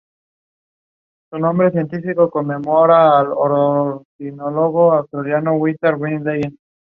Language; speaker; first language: English; non-native, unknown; Spanish